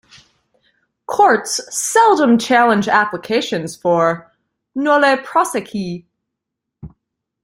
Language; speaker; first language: English; native; English